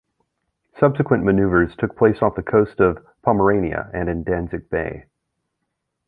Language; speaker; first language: English; native; English